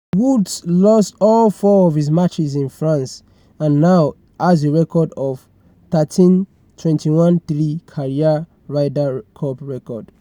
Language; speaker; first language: English; non-native, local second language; Yoruba